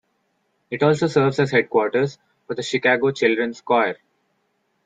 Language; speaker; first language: English; non-native, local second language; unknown